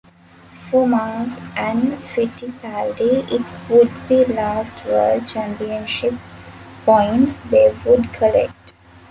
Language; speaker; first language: English; non-native, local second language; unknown